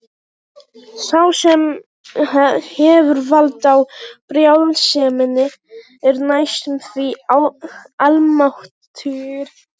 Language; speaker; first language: Icelandic; non-native, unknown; Polish